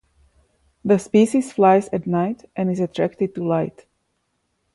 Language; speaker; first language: English; non-native, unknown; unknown